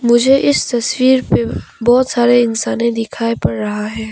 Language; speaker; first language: Hindi; non-native, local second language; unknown